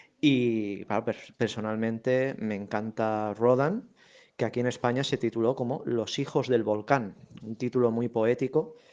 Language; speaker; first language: Spanish; native; Spanish